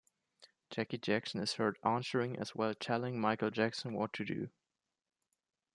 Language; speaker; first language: English; non-native, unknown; German